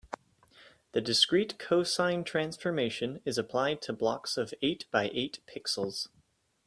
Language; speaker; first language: English; native; English